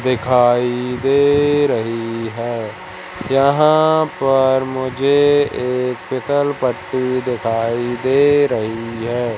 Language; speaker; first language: Hindi; native; Hindi